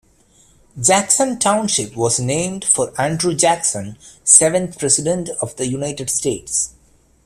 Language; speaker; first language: English; non-native, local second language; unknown